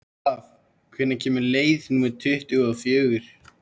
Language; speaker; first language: Icelandic; native; Icelandic